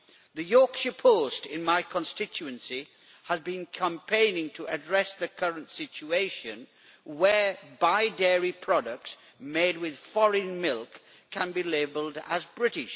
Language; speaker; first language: English; native; English